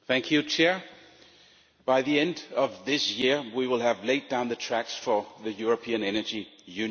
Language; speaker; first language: English; non-native, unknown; Danish